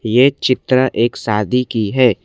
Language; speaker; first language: Hindi; non-native, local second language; Assamese